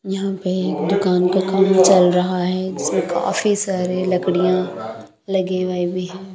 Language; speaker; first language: Hindi; native; Hindi